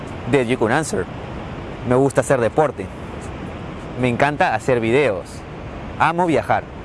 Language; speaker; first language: Spanish; native; Spanish